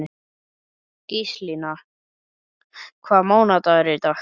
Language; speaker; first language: Icelandic; native; Icelandic